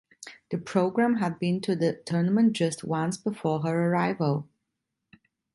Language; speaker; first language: English; non-native, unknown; Italian